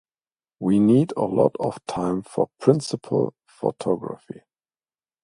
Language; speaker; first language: English; non-native, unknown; German